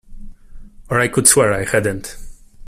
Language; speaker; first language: English; non-native, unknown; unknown